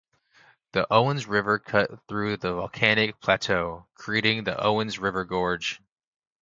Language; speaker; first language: English; native; English